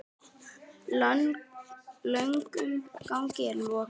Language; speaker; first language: Icelandic; native; Icelandic